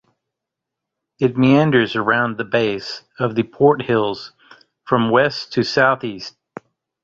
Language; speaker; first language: English; native; English